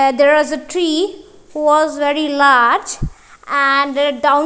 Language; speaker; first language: English; non-native, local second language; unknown